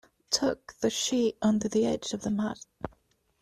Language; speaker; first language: English; native; English